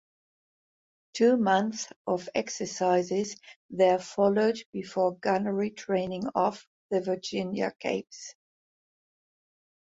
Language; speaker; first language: English; non-native, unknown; German